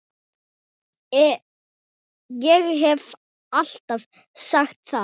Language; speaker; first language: Icelandic; non-native, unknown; Thai